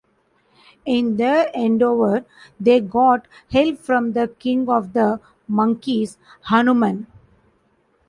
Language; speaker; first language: English; non-native, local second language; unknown